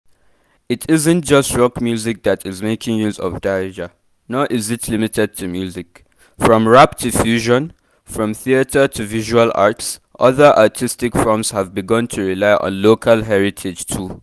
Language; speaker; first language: English; non-native, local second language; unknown